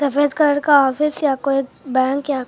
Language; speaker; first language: Hindi; native; Hindi